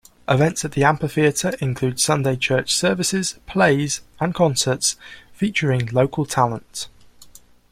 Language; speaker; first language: English; native; English